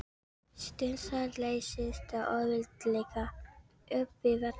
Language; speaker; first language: Icelandic; non-native, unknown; Filipino